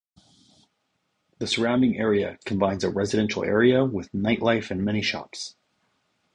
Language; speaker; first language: English; native; English